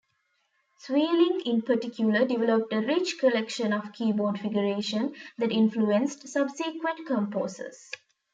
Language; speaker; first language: English; non-native, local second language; Tamil